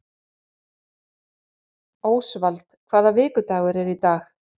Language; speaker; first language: Icelandic; native; Icelandic